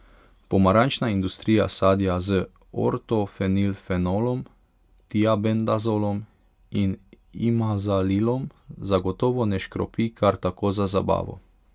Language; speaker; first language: Slovenian; non-native, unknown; Hungarian